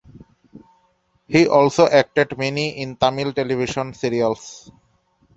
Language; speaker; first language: English; non-native, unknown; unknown